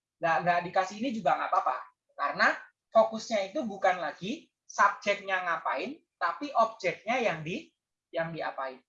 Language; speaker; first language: Indonesian; native; Indonesian